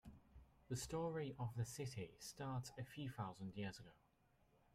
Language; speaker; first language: English; native; English